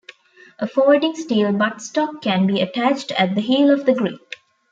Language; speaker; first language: English; non-native, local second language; Tamil